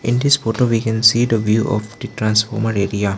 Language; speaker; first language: English; non-native, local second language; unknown